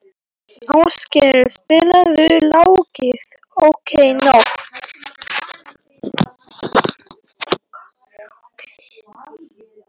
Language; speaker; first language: Icelandic; non-native, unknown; Polish